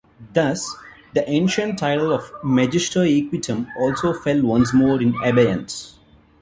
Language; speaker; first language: English; non-native, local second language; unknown